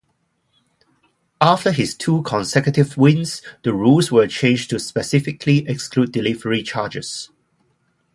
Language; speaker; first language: English; non-native, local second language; Cantonese